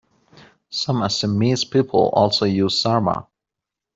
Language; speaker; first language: English; non-native, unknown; Persian